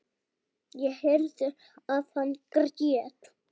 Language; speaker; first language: Icelandic; native; Icelandic